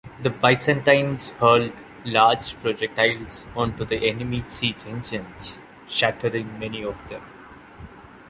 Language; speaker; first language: English; non-native, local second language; Malayalam